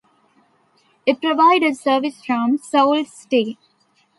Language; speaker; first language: English; non-native, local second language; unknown